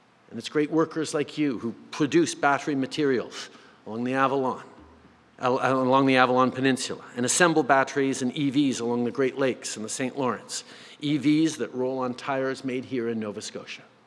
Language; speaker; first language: English; native; English